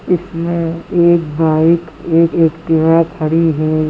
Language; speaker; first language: Hindi; native; Hindi